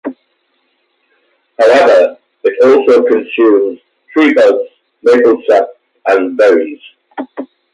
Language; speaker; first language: English; native; English